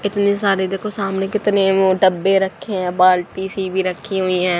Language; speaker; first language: Hindi; native; Hindi